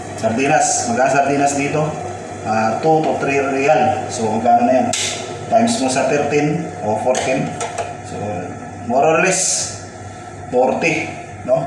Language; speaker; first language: Filipino; non-native, local second language; Cebuano